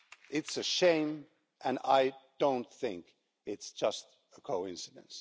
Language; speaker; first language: English; non-native, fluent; Finnish